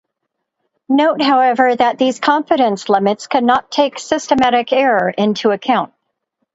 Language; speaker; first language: English; native; English